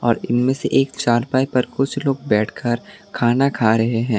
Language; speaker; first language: Hindi; non-native, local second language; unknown